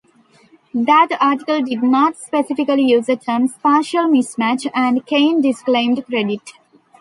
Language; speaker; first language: English; non-native, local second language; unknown